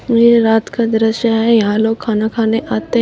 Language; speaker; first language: Hindi; native; Hindi